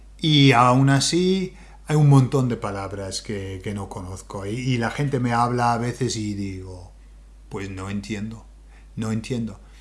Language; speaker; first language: Spanish; non-native, fluent; English